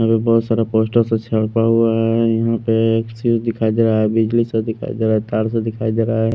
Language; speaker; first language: Hindi; non-native, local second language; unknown